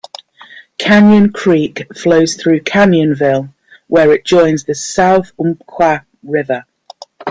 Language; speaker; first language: English; native; English